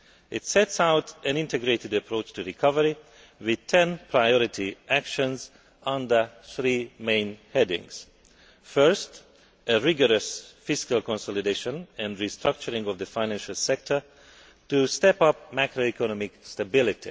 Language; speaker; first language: English; non-native, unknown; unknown